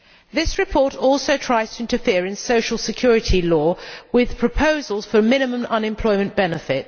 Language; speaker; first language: English; native; English